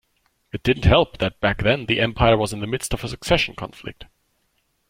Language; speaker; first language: English; non-native, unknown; German